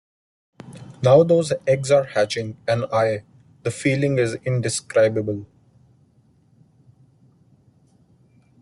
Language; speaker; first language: English; non-native, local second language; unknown